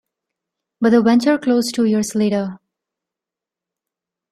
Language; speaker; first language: English; non-native, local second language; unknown